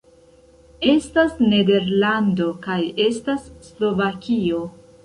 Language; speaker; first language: Esperanto; non-native, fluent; Central Kurdish